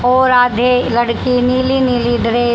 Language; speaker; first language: Hindi; native; Hindi